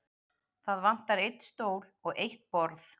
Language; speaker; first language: Icelandic; native; Icelandic